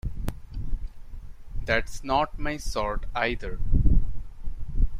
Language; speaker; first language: English; non-native, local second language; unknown